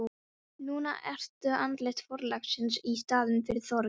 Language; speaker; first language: Icelandic; non-native, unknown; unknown